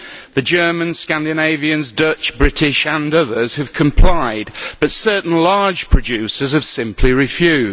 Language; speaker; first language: English; native; English